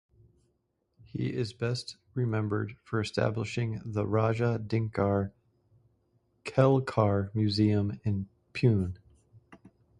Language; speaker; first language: English; native; English